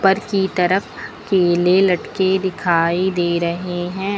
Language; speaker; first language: Hindi; native; Hindi